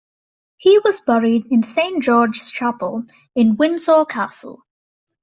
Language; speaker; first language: English; native; English